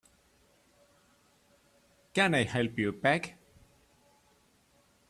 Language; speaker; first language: English; non-native, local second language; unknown